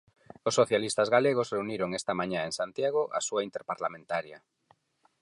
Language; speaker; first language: Galician; non-native, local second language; Spanish